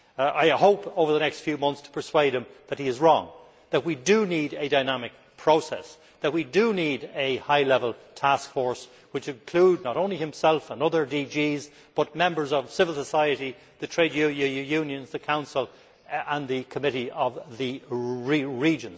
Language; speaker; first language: English; native; English